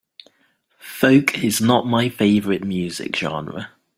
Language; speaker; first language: English; native; English